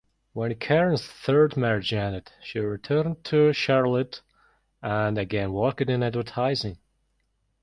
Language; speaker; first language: English; non-native, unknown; Mongolian